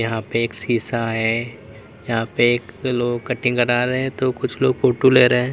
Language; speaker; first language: Hindi; native; Hindi